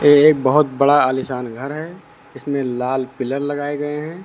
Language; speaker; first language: Hindi; native; Hindi